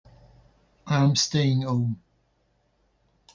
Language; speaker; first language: English; non-native, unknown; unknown